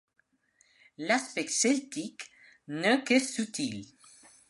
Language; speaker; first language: French; non-native, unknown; Spanish